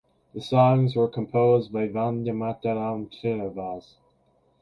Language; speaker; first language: English; native; English